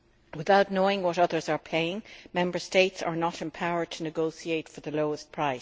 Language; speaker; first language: English; native; English